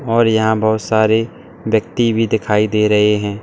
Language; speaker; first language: Hindi; native; Hindi